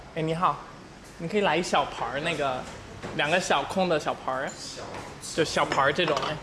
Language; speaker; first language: Chinese; non-native, fluent; English